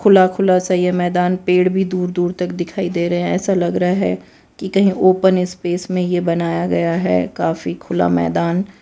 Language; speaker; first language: Hindi; non-native, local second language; Gujarati